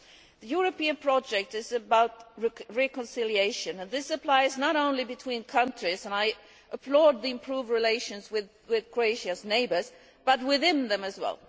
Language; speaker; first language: English; non-native, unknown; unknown